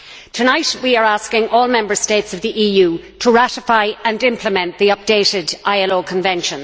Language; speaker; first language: English; native; English